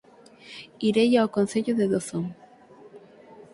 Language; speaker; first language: Galician; native; Galician